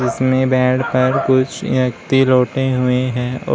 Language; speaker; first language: Hindi; native; Hindi